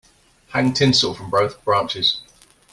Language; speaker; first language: English; native; English